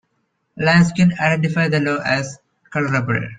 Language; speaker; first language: English; non-native, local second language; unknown